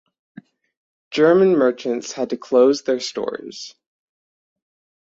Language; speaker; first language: English; native; English